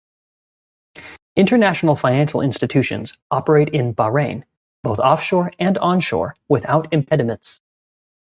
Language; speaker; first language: English; native; English